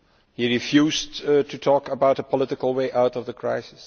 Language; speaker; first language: English; non-native, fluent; Dutch